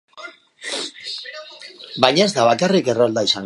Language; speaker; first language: Basque; non-native, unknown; Spanish